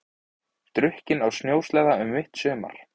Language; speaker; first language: Icelandic; native; Icelandic